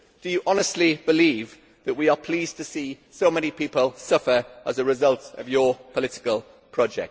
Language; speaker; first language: English; native; English